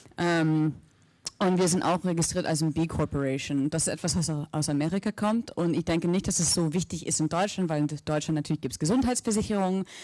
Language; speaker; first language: German; non-native, fluent; English